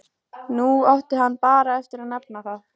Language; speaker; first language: Icelandic; native; Icelandic